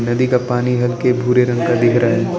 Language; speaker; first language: Hindi; non-native, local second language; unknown